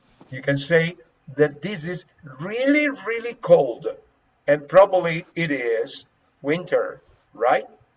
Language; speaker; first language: English; non-native, fluent; Spanish